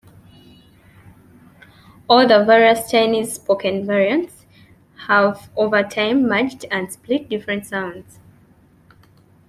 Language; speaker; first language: English; non-native, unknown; Ganda